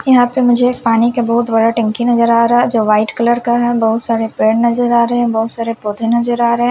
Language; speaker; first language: Hindi; non-native, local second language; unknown